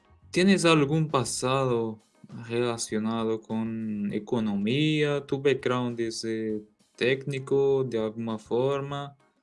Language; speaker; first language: Spanish; non-native, related language; Portuguese